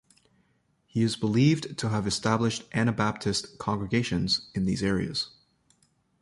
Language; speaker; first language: English; native; English